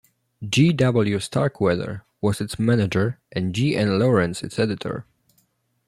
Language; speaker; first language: English; non-native, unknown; Polish